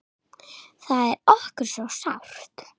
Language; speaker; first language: Icelandic; native; Icelandic